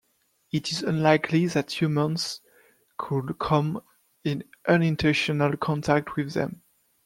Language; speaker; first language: English; non-native, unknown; French